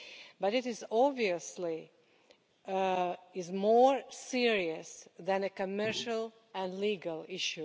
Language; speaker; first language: English; non-native, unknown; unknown